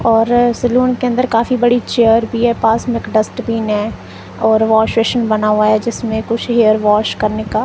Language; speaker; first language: Hindi; non-native, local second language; Punjabi